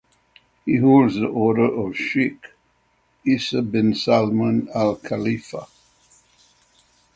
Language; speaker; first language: English; native; English